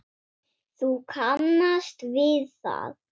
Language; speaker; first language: Icelandic; non-native, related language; Swedish